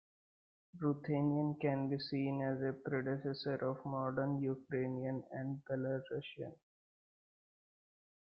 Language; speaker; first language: English; non-native, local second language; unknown